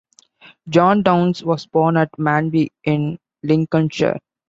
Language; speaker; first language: English; non-native, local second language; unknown